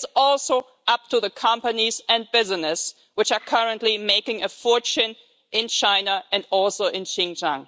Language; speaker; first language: English; non-native, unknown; German